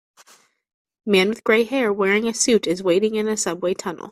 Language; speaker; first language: English; native; English